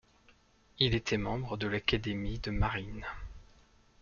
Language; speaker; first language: French; native; French